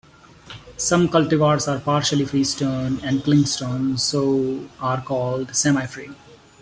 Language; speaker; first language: English; non-native, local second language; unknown